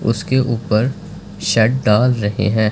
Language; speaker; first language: Hindi; non-native, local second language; Punjabi